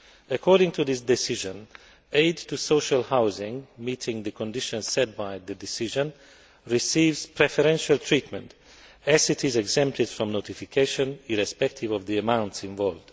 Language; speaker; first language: English; non-native, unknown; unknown